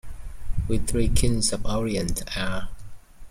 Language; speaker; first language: English; native; English